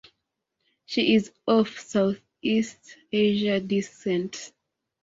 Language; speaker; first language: English; non-native, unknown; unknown